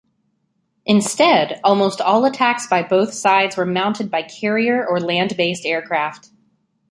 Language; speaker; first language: English; native; English